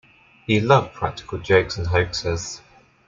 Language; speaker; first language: English; native; English